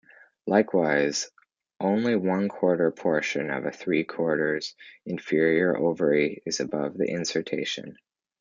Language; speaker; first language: English; native; English